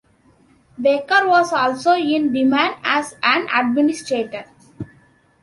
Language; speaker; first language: English; non-native, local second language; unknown